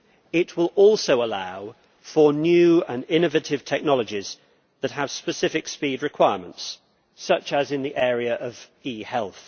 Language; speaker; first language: English; native; English